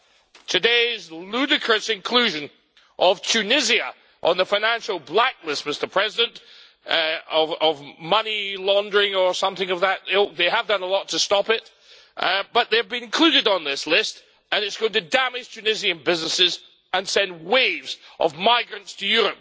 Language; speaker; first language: English; native; English